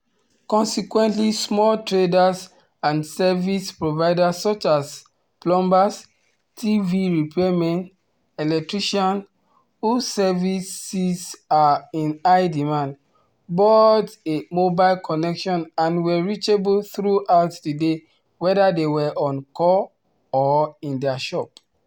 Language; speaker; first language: English; non-native, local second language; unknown